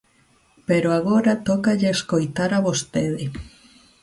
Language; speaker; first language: Galician; native; Galician